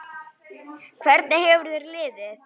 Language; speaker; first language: Icelandic; native; Icelandic